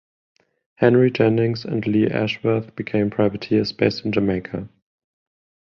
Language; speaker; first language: English; non-native, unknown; German